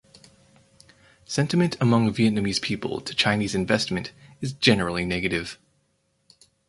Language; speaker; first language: English; native; English